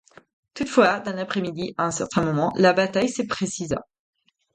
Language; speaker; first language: French; non-native, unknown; Italian